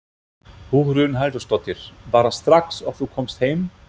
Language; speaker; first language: Icelandic; non-native, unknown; German